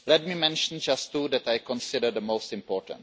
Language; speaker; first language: English; non-native, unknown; Czech